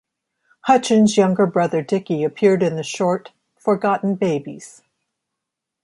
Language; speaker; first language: English; native; English